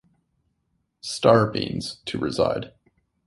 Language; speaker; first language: English; native; English